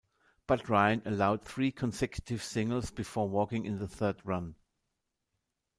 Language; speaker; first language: English; non-native, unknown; German